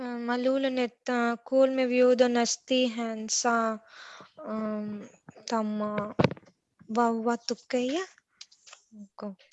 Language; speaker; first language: Finnish; non-native, learner; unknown